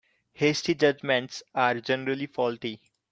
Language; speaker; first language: English; non-native, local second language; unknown